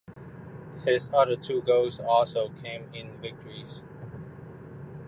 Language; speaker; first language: English; non-native, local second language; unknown